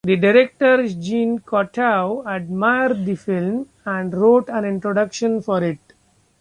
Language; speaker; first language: English; non-native, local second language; Marathi